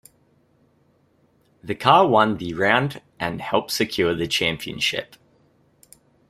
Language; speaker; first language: English; native; English